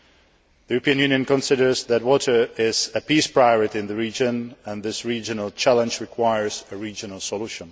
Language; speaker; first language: English; non-native, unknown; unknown